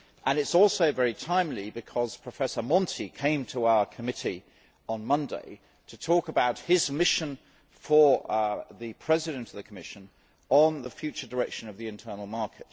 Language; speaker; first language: English; native; English